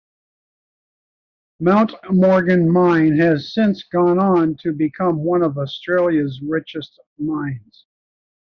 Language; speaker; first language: English; native; English